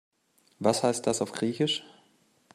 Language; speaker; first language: German; native; German